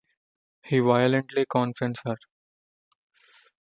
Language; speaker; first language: English; non-native, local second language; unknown